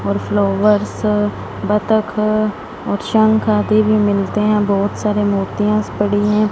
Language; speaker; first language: Hindi; non-native, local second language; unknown